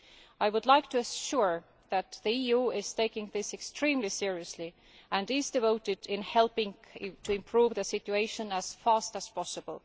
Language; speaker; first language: English; non-native, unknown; Estonian